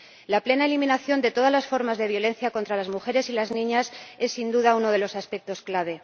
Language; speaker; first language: Spanish; native; Spanish